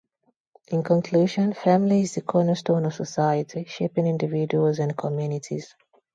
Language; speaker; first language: English; non-native, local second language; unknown